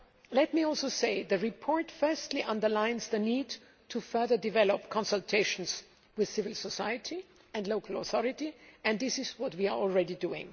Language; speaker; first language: English; non-native, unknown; German